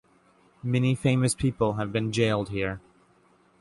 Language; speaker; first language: English; native; English